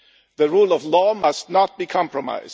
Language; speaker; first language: English; non-native, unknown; German